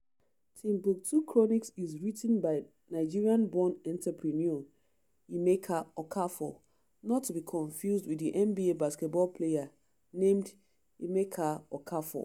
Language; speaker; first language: English; non-native, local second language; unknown